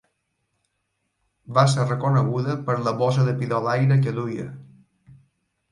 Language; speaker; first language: Catalan; native; Catalan